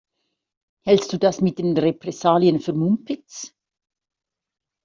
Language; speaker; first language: German; native; German